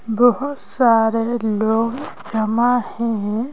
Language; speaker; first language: Hindi; native; Hindi